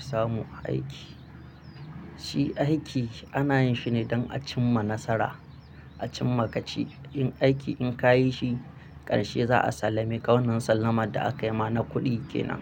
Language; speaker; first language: Hausa; non-native, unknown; Akan